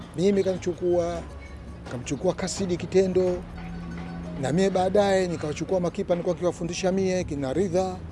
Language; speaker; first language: Swahili; native; Swahili